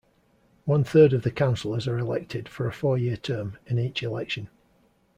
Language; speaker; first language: English; native; English